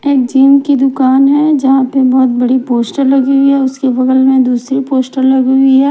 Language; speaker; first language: Hindi; non-native, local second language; Punjabi